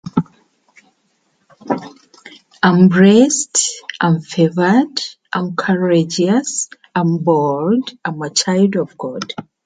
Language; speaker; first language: English; native; English